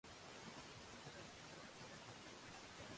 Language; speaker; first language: English; non-native, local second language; Swahili